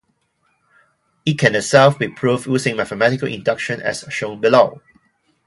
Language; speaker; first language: English; non-native, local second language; Cantonese